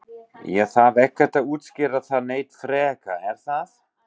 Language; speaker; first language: Icelandic; non-native, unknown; German